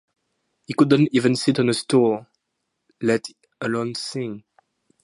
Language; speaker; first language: English; non-native, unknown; French